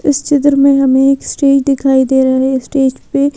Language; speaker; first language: Hindi; native; Hindi